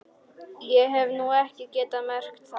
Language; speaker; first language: Icelandic; non-native, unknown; Polish